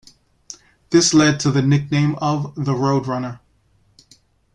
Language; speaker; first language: English; native; English